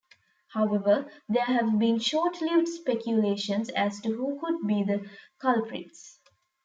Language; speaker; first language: English; non-native, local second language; Tamil